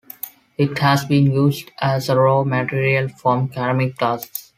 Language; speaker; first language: English; non-native, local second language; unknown